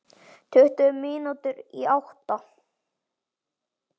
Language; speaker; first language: Icelandic; native; Icelandic